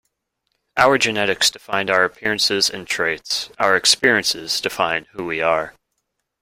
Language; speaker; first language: English; native; English